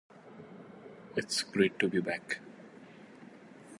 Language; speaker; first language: English; non-native, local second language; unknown